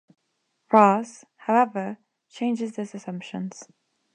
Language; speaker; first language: English; non-native, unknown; Spanish